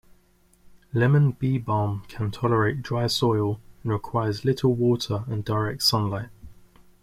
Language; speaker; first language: English; native; English